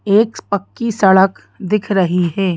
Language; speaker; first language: Hindi; native; Hindi